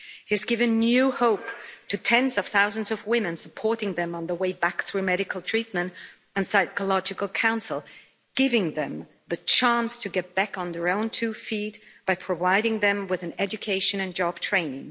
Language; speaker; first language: English; non-native, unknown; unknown